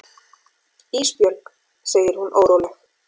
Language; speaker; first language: Icelandic; native; Icelandic